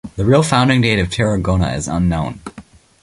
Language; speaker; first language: English; native; English